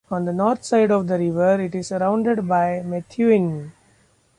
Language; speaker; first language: English; non-native, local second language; Marathi